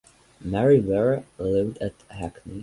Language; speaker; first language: English; non-native, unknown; Serbian